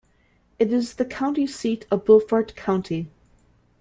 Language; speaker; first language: English; native; English